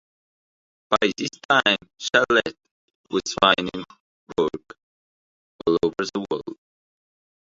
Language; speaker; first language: English; non-native, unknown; Arabic